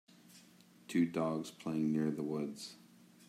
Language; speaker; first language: English; native; English